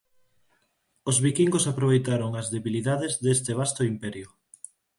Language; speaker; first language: Galician; non-native, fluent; Spanish